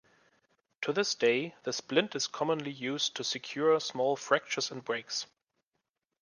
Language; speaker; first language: English; non-native, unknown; German